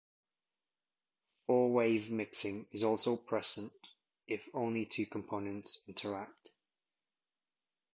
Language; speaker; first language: English; native; English